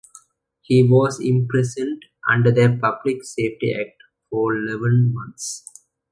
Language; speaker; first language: English; non-native, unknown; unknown